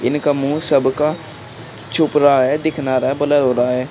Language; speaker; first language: Hindi; native; Hindi